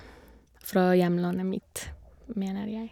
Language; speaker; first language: Norwegian; non-native, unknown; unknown